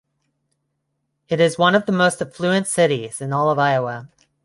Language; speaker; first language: English; non-native, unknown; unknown